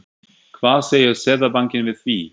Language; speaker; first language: Icelandic; non-native, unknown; German